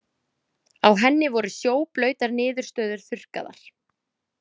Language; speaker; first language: Icelandic; native; Icelandic